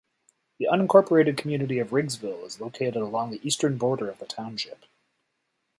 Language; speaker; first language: English; native; English